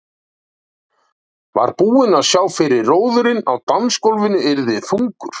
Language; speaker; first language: Icelandic; native; Icelandic